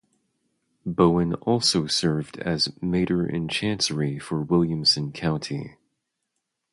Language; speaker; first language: English; native; English